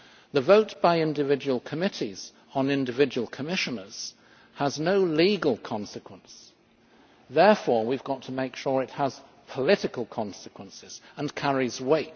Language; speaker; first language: English; native; English